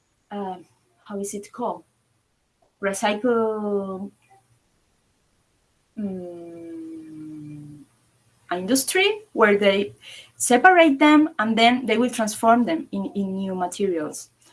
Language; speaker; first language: English; non-native, fluent; Spanish